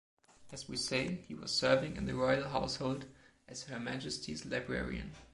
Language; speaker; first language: English; non-native, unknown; German